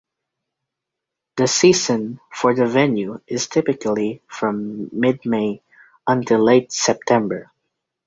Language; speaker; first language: English; native; English